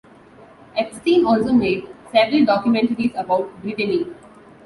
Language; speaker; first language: English; non-native, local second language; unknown